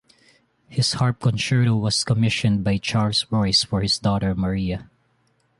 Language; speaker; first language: English; non-native, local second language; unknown